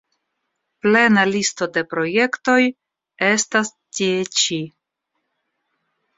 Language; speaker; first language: Esperanto; non-native, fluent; Russian